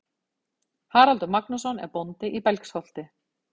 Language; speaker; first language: Icelandic; native; Icelandic